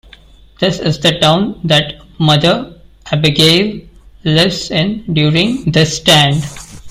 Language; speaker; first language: English; non-native, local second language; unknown